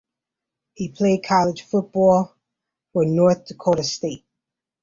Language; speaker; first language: English; native; English